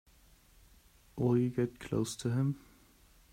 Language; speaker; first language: English; non-native, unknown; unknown